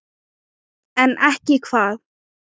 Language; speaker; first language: Icelandic; non-native, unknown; Thai